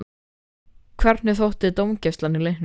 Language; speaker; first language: Icelandic; native; Icelandic